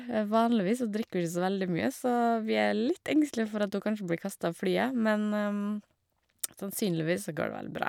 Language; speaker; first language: Norwegian; native; Norwegian